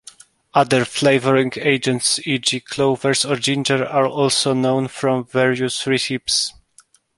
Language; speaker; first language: English; non-native, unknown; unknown